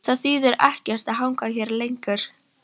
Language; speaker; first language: Icelandic; non-native, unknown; Polish